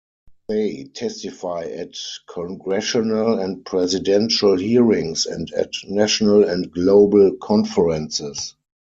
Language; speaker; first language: English; non-native, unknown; German